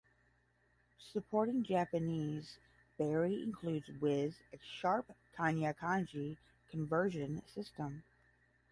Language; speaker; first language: English; native; English